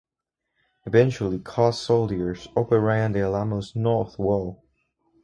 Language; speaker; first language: English; non-native, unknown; Spanish